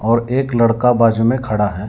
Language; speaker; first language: Hindi; non-native, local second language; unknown